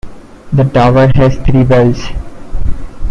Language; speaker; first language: English; non-native, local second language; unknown